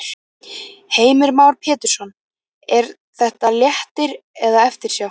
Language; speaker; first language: Icelandic; native; Icelandic